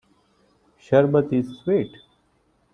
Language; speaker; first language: English; non-native, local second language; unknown